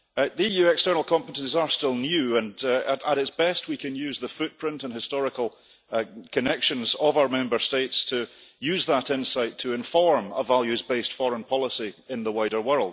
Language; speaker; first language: English; early bilingual, heritage; English